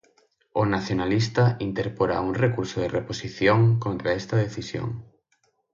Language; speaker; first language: Galician; native; Galician